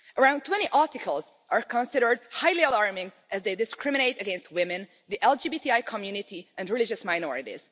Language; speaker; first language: English; non-native, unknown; Hungarian